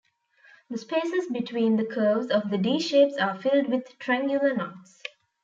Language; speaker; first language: English; non-native, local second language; Tamil